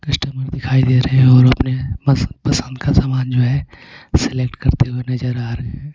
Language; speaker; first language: Hindi; non-native, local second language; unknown